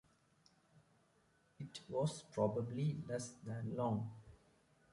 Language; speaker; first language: English; non-native, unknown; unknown